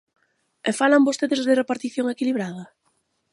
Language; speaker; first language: Galician; native; Galician